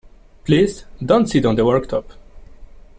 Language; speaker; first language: English; non-native, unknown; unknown